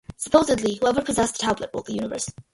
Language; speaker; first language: English; early bilingual, other home language; Malayalam